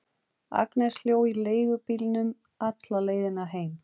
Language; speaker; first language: Icelandic; non-native, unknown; Portuguese